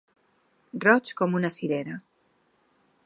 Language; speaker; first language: Catalan; non-native, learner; Spanish